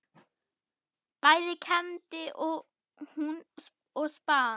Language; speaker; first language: Icelandic; non-native, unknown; German